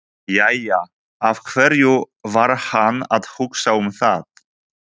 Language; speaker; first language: Icelandic; non-native, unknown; Polish